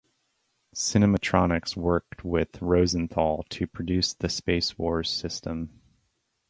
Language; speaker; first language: English; native; English